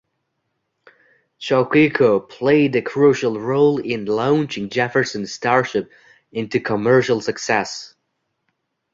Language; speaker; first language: English; non-native, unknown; Uzbek